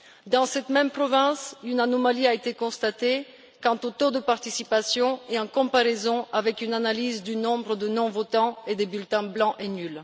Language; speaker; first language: French; non-native, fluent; Bulgarian